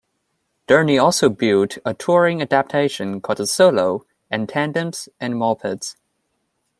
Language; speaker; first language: English; non-native, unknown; Chinese